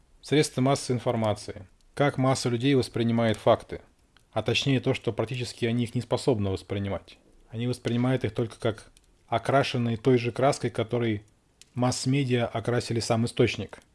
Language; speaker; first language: Russian; native; Russian